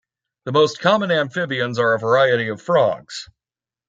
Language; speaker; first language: English; native; English